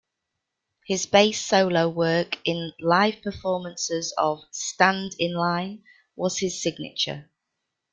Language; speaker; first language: English; native; English